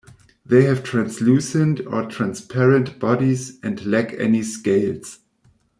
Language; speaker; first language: English; non-native, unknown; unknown